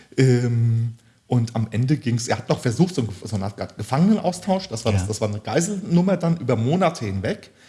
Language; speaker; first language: German; early bilingual, other home language; Turkish